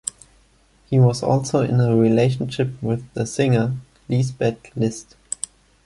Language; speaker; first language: English; non-native, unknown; German